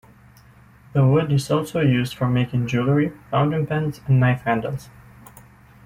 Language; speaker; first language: English; native; English